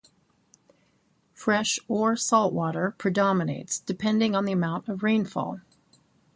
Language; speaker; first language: English; native; English